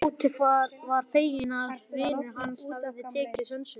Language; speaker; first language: Icelandic; native; Icelandic